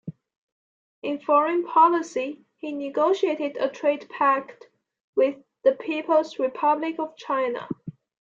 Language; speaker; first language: English; non-native, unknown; Chinese